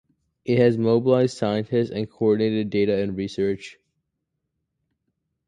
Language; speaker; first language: English; native; English